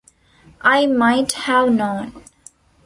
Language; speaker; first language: English; non-native, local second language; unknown